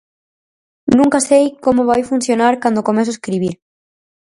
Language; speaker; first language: Galician; native; Galician